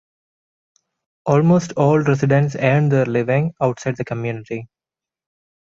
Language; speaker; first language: English; non-native, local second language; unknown